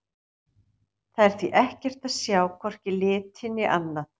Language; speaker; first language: Icelandic; native; Icelandic